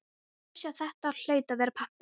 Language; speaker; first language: Icelandic; non-native, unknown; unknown